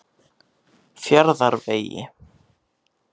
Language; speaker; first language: Icelandic; native; Icelandic